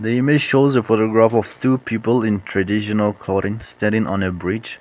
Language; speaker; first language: English; non-native, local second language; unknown